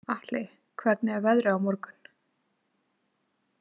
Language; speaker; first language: Icelandic; native; Icelandic